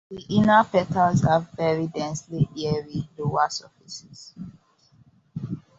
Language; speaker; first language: English; non-native, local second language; Hausa